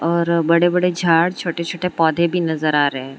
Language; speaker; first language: Hindi; non-native, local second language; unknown